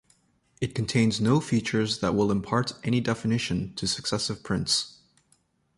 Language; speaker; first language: English; native; English